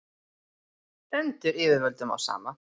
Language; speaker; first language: Icelandic; native; Icelandic